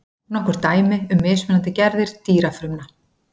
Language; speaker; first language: Icelandic; native; Icelandic